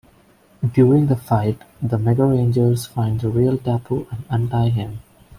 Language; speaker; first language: English; non-native, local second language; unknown